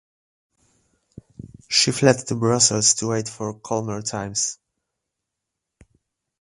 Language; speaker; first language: English; non-native, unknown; Polish